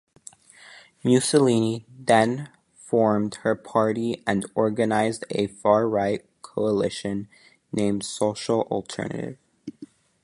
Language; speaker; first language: English; native; English